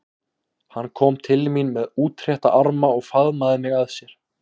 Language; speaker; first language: Icelandic; native; Icelandic